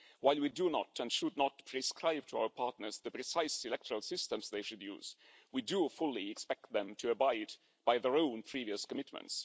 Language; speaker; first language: English; non-native, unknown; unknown